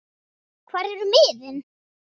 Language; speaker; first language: Icelandic; native; Icelandic